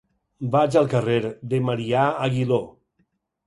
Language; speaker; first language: Catalan; native; Catalan